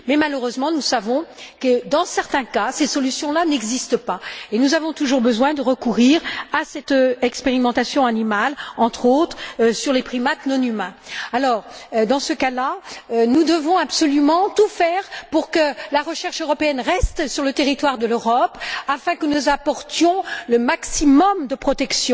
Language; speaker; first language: French; native; French